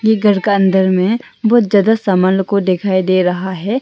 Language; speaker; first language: Hindi; non-native, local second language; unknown